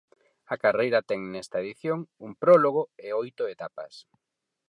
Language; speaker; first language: Galician; non-native, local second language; Spanish